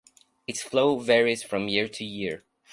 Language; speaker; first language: English; non-native, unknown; Spanish